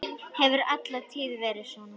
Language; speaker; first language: Icelandic; native; Icelandic